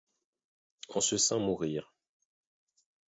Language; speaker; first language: French; non-native, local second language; Haitian Creole